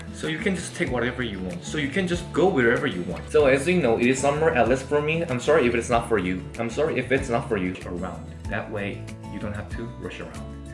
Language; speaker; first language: English; non-native, learner; Korean